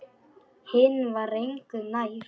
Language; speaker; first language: Icelandic; non-native, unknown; Polish